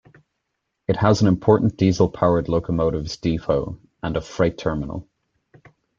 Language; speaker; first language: English; native; English